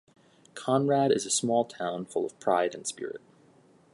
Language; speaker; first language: English; native; English